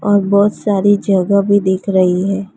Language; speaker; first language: Hindi; non-native, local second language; Gujarati